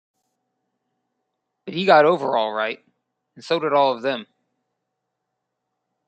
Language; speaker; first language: English; native; English